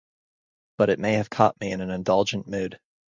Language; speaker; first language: English; native; English